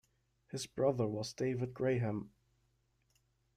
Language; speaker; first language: English; non-native, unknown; German